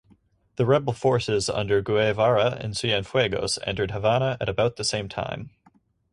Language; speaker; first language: English; native; English